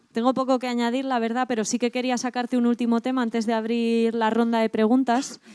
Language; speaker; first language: Spanish; native; Spanish